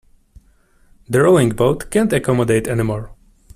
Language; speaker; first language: English; non-native, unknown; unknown